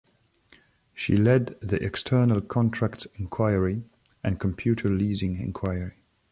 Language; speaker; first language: English; non-native, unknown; French